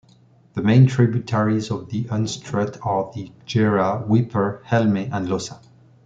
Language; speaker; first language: English; non-native, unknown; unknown